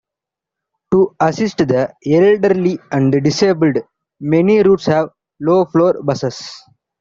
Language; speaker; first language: English; non-native, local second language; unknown